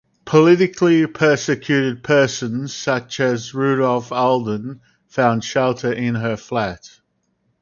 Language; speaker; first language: English; native; English